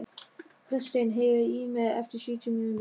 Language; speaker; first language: Icelandic; non-native, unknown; German